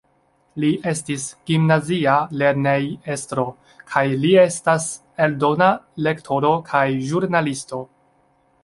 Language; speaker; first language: Esperanto; non-native, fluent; Chinese